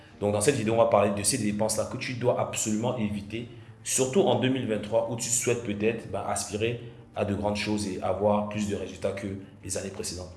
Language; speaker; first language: French; non-native, local second language; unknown